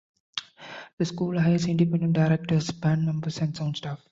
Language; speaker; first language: English; non-native, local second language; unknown